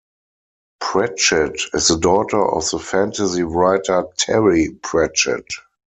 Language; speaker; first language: English; non-native, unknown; German